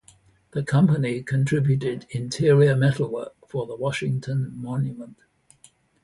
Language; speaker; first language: English; native; English